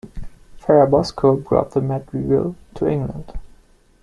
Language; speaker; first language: English; non-native, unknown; German